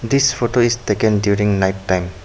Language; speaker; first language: English; non-native, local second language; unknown